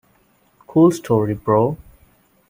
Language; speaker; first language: English; non-native, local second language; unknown